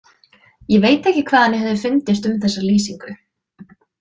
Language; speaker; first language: Icelandic; native; Icelandic